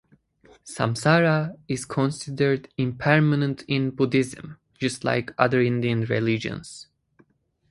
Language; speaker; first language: English; native; English